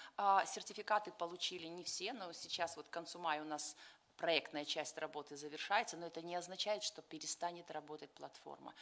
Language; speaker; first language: Russian; native; Russian